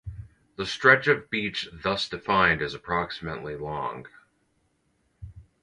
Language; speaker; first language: English; native; English